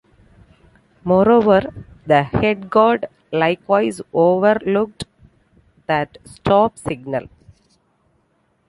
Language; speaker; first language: English; non-native, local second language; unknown